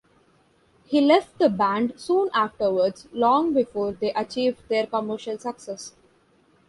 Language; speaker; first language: English; non-native, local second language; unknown